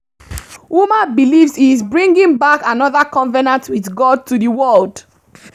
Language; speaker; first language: English; non-native, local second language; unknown